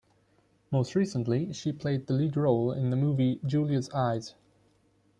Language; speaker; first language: English; non-native, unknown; German